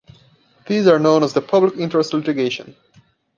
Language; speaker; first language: English; non-native, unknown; Portuguese